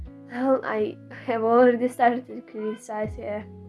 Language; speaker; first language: English; non-native, learner; Russian